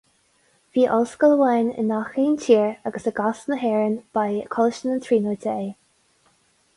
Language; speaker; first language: Irish; non-native, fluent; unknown